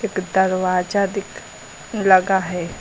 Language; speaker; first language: Hindi; native; Hindi